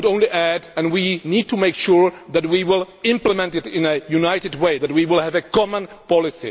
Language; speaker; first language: English; non-native, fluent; Czech